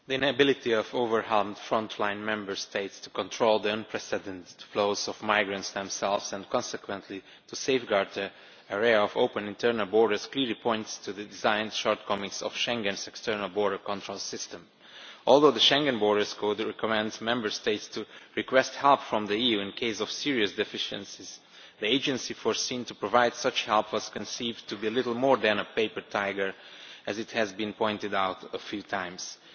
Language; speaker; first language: English; non-native, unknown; Romanian